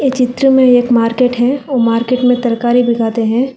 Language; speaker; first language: Hindi; non-native, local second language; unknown